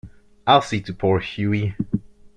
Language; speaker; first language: English; non-native, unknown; French